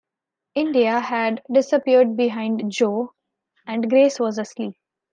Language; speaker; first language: English; non-native, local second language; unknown